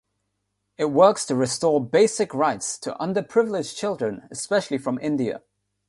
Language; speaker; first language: English; non-native, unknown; Nepali